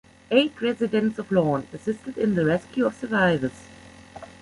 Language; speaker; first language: English; non-native, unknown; German